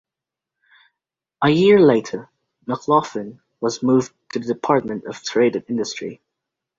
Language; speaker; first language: English; native; English